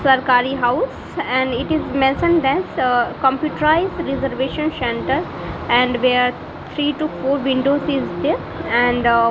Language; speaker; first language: English; non-native, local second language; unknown